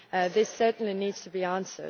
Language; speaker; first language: English; non-native, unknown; Estonian